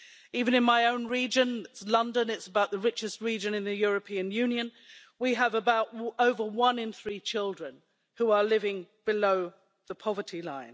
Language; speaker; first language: English; native; English